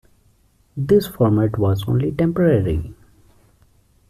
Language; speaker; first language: English; non-native, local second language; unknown